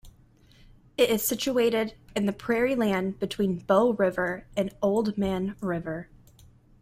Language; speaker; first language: English; native; English